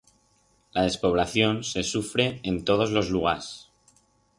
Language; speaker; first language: Aragonese; non-native, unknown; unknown